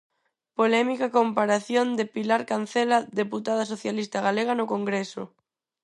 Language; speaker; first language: Galician; non-native, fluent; Spanish